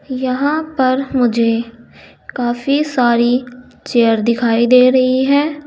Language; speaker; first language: Hindi; native; Hindi